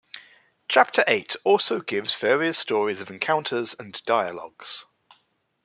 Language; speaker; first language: English; native; English